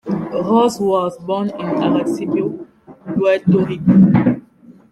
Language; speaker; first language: English; non-native, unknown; French